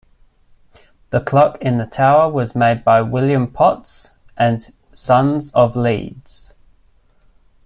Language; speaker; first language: English; native; English